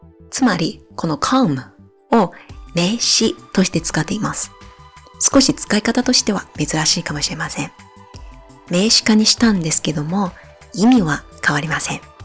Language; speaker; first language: Japanese; native; Japanese